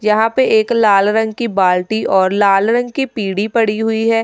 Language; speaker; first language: Hindi; native; Hindi